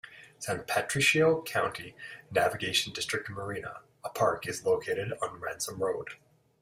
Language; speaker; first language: English; native; English